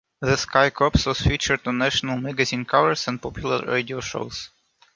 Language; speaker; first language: English; non-native, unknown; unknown